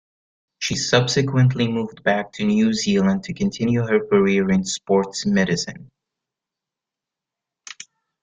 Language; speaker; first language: English; native; English